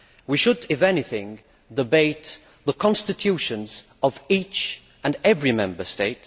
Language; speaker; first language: English; non-native, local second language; Maltese